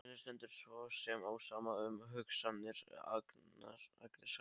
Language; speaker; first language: Icelandic; non-native, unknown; Polish